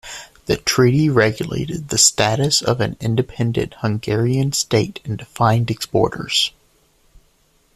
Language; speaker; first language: English; native; English